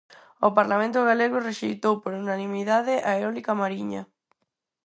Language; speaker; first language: Galician; non-native, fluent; Spanish